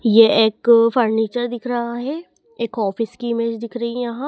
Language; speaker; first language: Hindi; native; Hindi